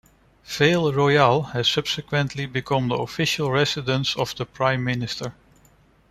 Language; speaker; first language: English; non-native, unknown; Dutch